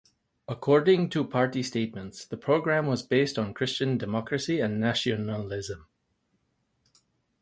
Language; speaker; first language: English; native; English